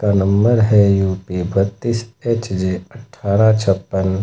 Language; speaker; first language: Hindi; native; Hindi